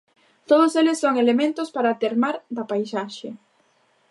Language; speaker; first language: Galician; native; Galician